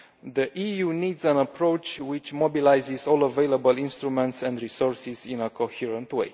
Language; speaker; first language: English; non-native, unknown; Romanian